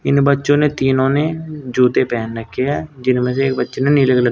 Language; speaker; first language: Hindi; native; Hindi